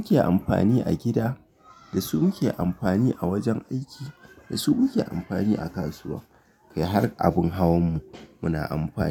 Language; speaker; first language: Hausa; native; Hausa